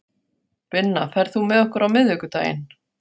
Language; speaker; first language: Icelandic; non-native, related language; Faroese